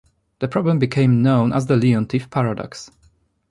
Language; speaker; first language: English; non-native, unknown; Polish